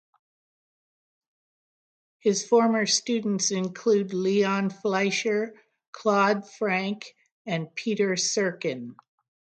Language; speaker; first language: English; native; English